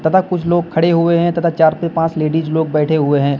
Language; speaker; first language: Hindi; native; Hindi